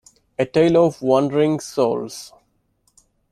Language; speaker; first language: English; non-native, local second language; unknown